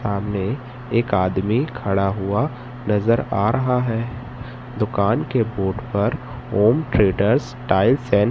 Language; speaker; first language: Hindi; native; Hindi